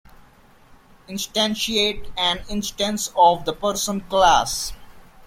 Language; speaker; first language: English; non-native, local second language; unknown